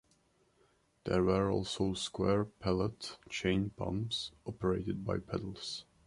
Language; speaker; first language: English; non-native, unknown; Czech